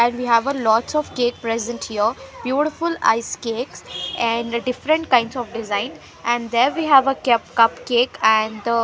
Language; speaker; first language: English; non-native, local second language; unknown